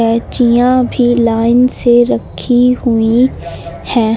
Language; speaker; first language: Hindi; native; Hindi